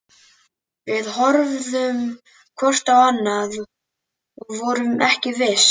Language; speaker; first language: Icelandic; native; Icelandic